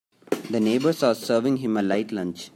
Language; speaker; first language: English; non-native, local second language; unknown